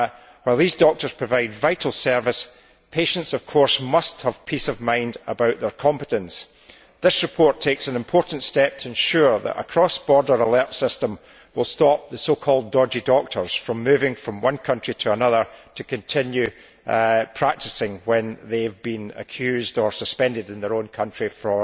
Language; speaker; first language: English; native; English